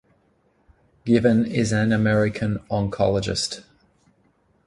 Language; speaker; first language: English; native; English